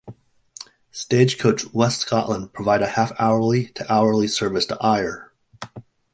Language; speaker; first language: English; native; English